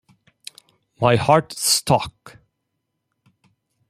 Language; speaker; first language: English; non-native, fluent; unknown